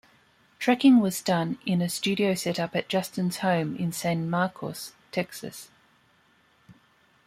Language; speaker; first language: English; native; English